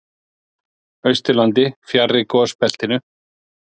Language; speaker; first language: Icelandic; native; Icelandic